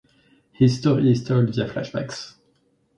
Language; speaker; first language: English; non-native, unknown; French